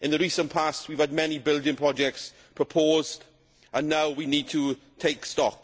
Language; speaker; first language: English; native; English